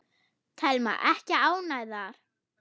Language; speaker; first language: Icelandic; non-native, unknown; German